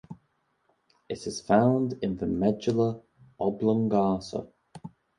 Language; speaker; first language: English; native; English